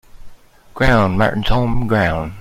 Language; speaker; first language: English; native; English